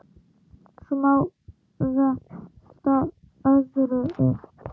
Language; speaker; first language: Icelandic; native; Icelandic